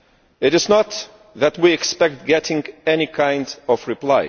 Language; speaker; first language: English; non-native, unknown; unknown